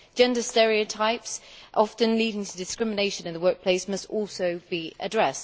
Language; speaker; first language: English; native; English